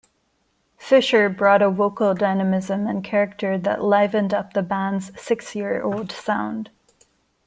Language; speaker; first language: English; non-native, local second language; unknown